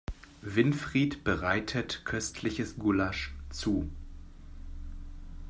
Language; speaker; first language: German; native; German